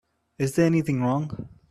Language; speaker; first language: English; non-native, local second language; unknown